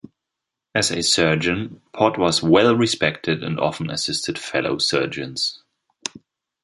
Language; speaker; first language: English; non-native, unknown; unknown